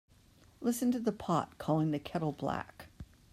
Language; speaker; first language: English; native; English